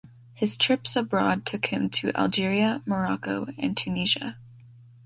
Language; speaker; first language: English; native; English